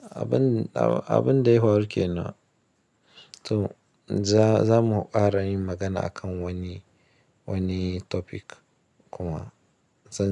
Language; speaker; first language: Hausa; non-native, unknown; Yoruba